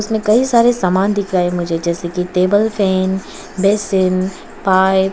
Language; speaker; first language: Hindi; non-native, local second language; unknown